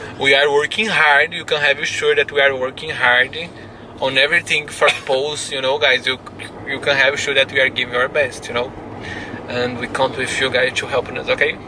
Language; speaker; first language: English; non-native, fluent; Portuguese